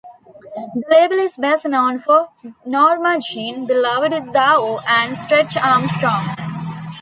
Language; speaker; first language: English; non-native, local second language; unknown